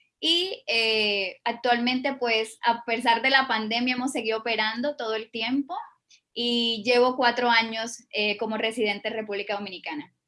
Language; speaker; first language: Spanish; native; Spanish